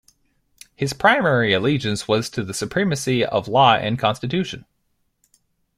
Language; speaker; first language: English; native; English